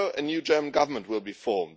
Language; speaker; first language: English; non-native, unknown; German